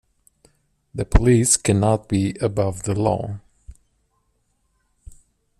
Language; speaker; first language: English; non-native, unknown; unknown